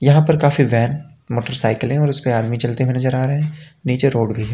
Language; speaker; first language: Hindi; native; Hindi